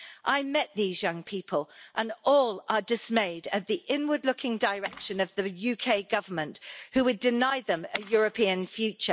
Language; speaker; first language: English; native; English